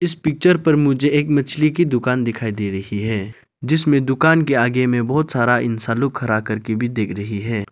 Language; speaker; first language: Hindi; non-native, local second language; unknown